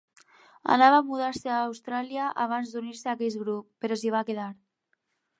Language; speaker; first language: Catalan; non-native, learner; Spanish